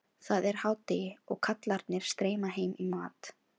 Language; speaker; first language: Icelandic; non-native, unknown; Filipino